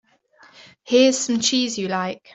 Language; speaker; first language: English; native; English